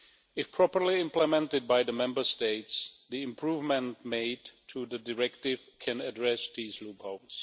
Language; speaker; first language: English; non-native, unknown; Czech